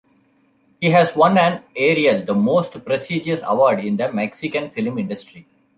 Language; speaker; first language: English; non-native, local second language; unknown